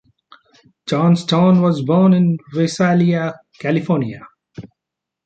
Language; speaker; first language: English; non-native, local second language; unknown